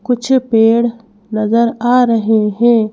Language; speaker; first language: Hindi; native; Hindi